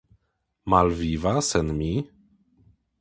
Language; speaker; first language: Esperanto; non-native, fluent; Polish